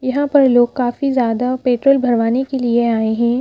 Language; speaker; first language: Hindi; native; Hindi